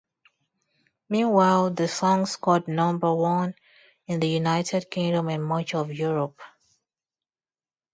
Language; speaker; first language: English; non-native, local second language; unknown